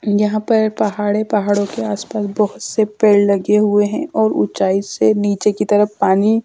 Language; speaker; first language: Hindi; native; Hindi